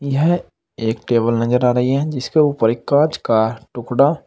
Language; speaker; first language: Hindi; native; Hindi